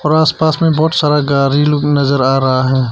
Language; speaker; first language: Hindi; early bilingual, other home language; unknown